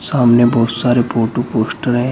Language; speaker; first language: Hindi; native; Hindi